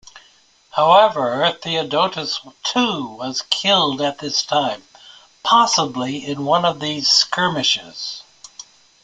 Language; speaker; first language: English; native; English